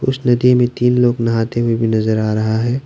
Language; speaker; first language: Hindi; non-native, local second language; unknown